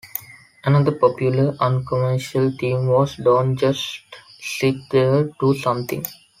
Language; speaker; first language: English; non-native, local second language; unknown